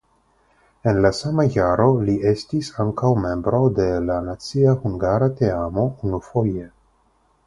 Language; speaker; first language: Esperanto; non-native, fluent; Russian